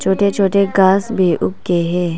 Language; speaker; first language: Hindi; non-native, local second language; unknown